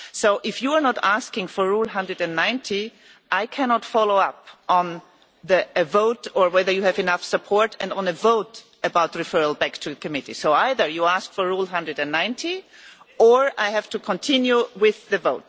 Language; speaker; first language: English; non-native, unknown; German